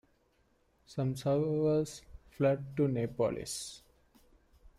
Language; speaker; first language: English; non-native, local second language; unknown